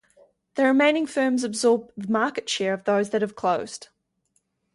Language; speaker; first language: English; native; English